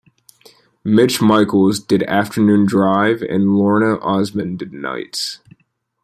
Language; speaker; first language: English; native; English